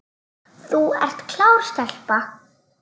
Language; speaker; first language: Icelandic; native; Icelandic